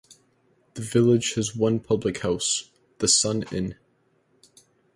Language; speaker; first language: English; native; English